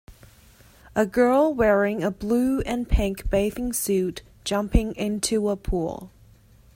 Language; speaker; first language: English; native; English